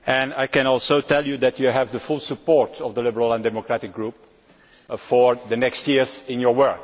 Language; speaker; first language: English; non-native, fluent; Dutch